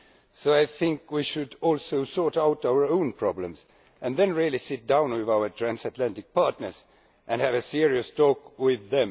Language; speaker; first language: English; non-native, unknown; Estonian